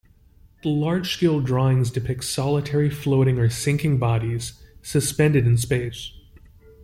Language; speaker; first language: English; native; English